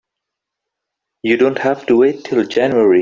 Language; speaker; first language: English; non-native, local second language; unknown